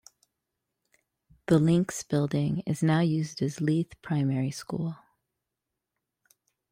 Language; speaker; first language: English; native; English